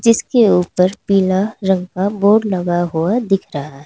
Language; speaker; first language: Hindi; native; Hindi